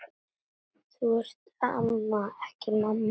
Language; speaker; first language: Icelandic; non-native, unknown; Latvian